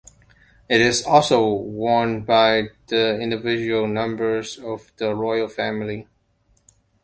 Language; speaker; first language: English; non-native, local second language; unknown